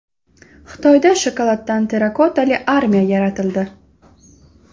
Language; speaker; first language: Uzbek; non-native, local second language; Russian